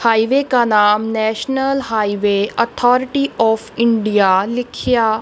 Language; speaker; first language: Hindi; non-native, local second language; Punjabi